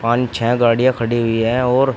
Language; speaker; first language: Hindi; native; Hindi